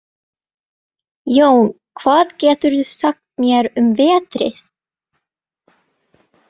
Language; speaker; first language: Icelandic; non-native, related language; Norwegian